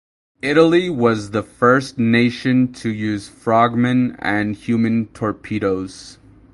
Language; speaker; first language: English; native; English